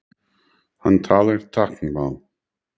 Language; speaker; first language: Icelandic; non-native, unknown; English